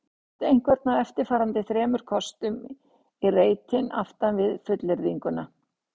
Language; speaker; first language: Icelandic; native; Icelandic